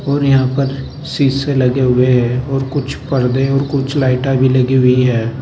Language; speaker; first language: Hindi; native; Hindi